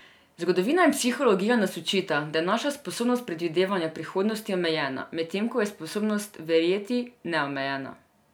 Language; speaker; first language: Slovenian; non-native, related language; Serbian